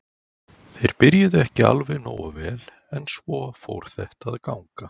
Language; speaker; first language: Icelandic; native; Icelandic